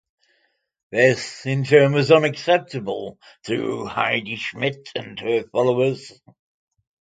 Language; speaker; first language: English; native; English